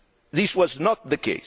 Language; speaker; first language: English; non-native, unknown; Romanian